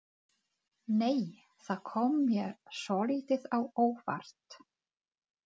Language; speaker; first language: Icelandic; non-native, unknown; Czech